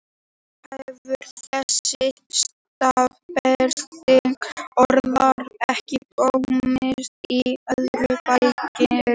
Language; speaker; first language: Icelandic; native; Icelandic